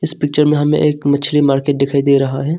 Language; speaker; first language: Hindi; non-native, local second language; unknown